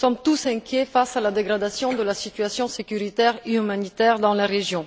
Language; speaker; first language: French; non-native, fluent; Bulgarian